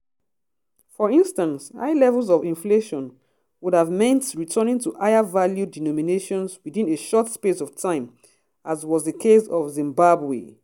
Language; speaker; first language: English; non-native, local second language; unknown